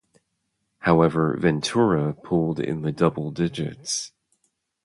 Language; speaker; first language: English; native; English